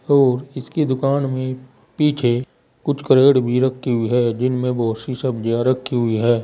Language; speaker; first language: Hindi; native; Hindi